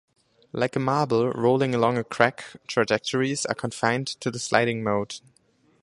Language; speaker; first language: English; non-native, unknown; German